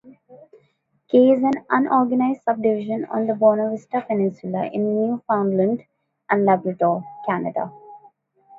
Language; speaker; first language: English; non-native, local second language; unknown